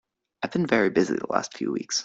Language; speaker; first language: English; native; English